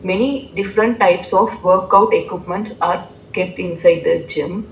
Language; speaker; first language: English; non-native, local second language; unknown